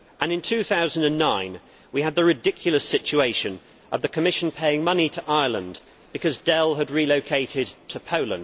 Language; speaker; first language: English; native; English